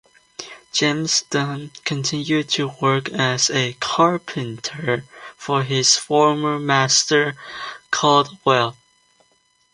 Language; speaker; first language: English; non-native, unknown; Chinese